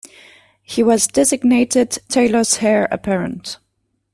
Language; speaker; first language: English; non-native, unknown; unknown